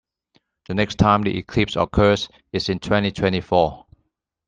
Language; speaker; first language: English; non-native, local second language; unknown